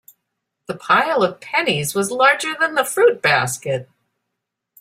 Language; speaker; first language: English; native; English